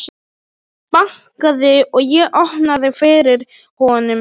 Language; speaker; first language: Icelandic; non-native, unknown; Polish